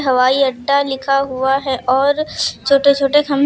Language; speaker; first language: Hindi; native; Hindi